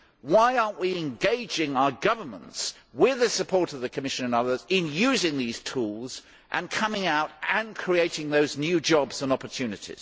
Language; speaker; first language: English; native; English